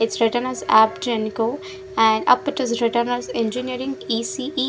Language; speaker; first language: English; non-native, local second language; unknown